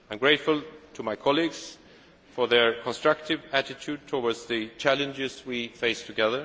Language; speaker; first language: English; non-native, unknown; Swedish